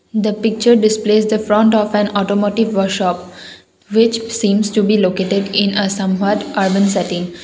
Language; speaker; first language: English; non-native, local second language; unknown